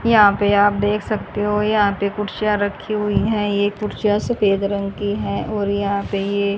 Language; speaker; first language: Hindi; native; Hindi